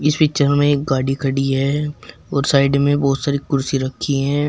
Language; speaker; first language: Hindi; native; Hindi